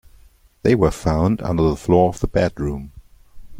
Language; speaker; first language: English; non-native, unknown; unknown